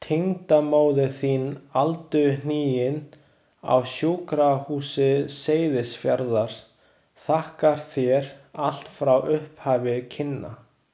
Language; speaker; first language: Icelandic; non-native, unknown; Chinese